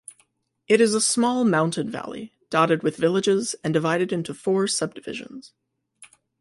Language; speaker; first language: English; native; English